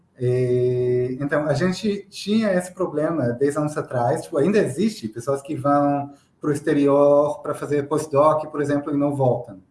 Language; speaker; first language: Portuguese; non-native, fluent; Hebrew